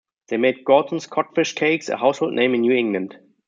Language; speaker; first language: English; non-native, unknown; German